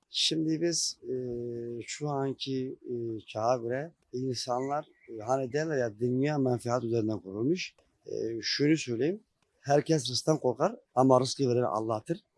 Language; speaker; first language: Turkish; non-native, local second language; Kurdish